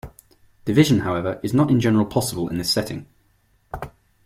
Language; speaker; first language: English; non-native, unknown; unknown